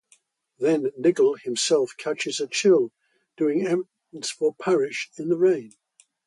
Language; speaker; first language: English; native; English